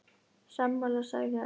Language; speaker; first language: Icelandic; native; Icelandic